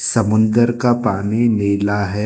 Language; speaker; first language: Hindi; non-native, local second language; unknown